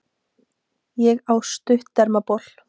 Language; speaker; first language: Icelandic; native; Icelandic